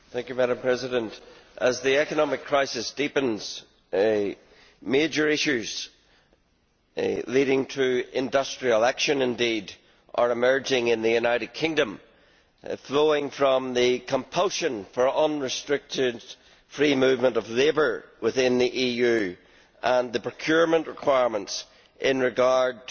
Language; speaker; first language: English; native; English